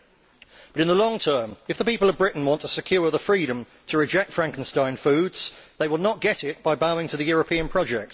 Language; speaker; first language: English; native; English